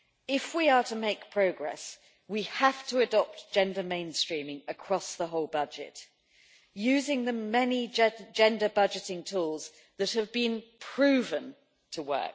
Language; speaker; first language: English; native; English